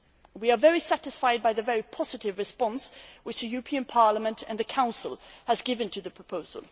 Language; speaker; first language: English; non-native, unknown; Swedish